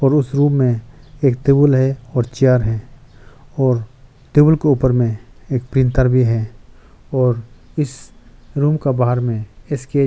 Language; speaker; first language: Hindi; non-native, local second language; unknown